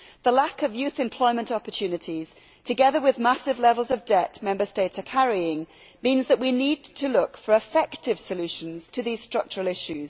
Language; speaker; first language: English; native; English